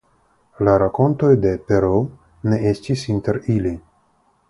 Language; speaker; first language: Esperanto; non-native, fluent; Russian